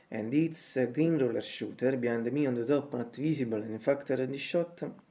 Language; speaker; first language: English; non-native, learner; Italian